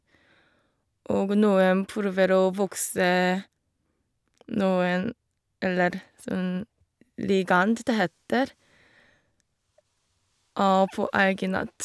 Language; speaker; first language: Norwegian; non-native, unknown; Korean